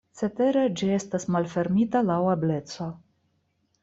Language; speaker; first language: Esperanto; non-native, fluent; Russian